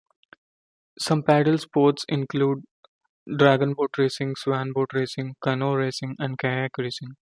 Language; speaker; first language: English; non-native, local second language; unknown